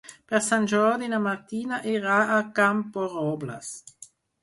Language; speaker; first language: Catalan; non-native, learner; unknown